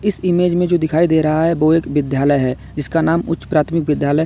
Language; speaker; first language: Hindi; native; Hindi